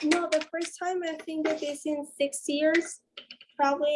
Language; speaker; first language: English; non-native, learner; Spanish